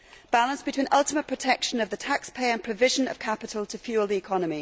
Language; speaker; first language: English; native; English